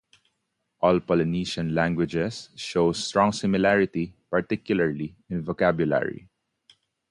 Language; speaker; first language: English; non-native, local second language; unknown